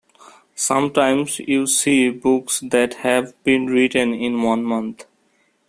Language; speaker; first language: English; non-native, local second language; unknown